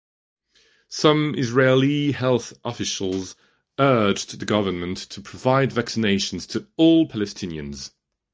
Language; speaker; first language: English; non-native, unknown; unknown